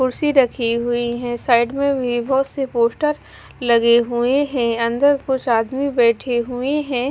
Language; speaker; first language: Hindi; non-native, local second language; Punjabi